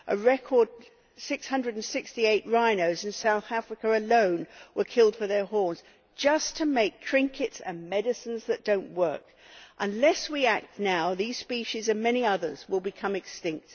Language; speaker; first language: English; native; English